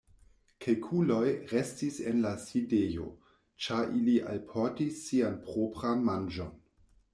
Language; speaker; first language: Esperanto; non-native, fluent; German